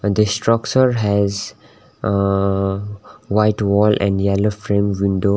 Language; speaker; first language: English; non-native, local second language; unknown